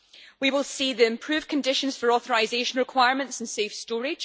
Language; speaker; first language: English; native; English